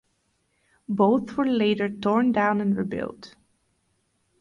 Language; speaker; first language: English; non-native, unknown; Bulgarian